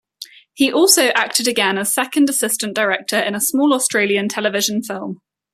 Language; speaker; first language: English; native; English